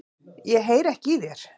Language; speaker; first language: Icelandic; native; Icelandic